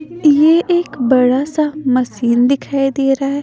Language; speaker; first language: Hindi; non-native, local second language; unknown